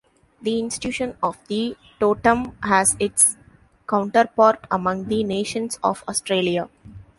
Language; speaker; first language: English; non-native, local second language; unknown